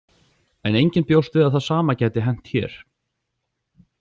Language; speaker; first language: Icelandic; native; Icelandic